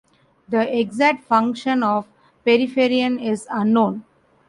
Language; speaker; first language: English; non-native, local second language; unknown